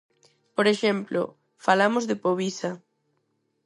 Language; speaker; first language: Galician; non-native, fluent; Spanish